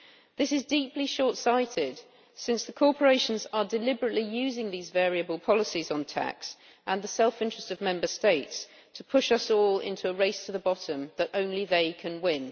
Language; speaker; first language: English; native; English